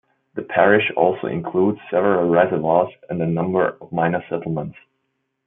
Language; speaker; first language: English; non-native, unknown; German